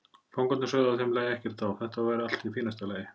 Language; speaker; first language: Icelandic; native; Icelandic